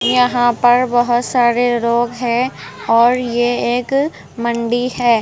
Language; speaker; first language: Hindi; non-native, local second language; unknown